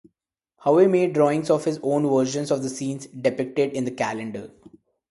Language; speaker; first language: English; non-native, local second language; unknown